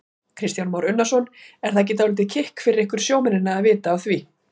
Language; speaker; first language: Icelandic; native; Icelandic